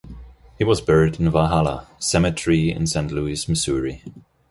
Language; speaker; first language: English; non-native, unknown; German